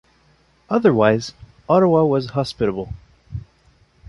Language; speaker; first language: English; non-native, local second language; French